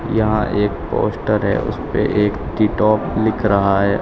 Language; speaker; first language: Hindi; native; Hindi